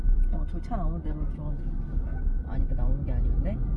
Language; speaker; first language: Korean; native; Korean